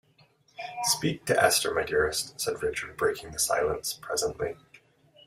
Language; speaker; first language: English; native; English